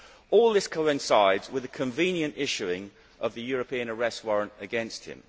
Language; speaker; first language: English; native; English